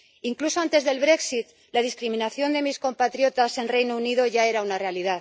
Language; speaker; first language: Spanish; native; Spanish